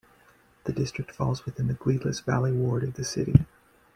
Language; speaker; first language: English; native; English